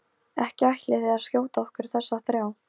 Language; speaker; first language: Icelandic; non-native, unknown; Polish